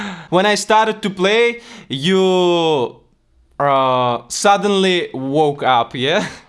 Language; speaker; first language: English; non-native, learner; Russian